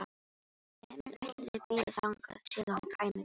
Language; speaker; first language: Icelandic; non-native, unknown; Filipino